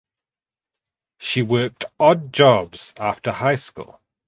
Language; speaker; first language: English; native; English